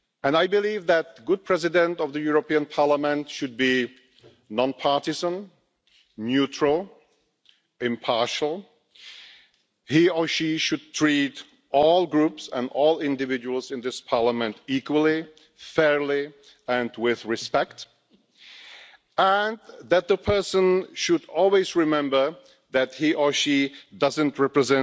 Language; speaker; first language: English; non-native, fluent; Czech